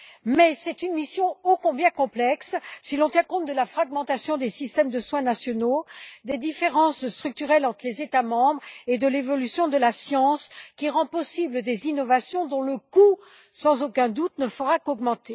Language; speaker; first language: French; native; French